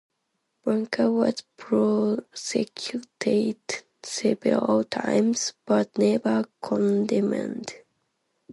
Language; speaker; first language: English; non-native, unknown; Japanese